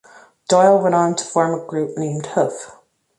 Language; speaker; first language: English; native; English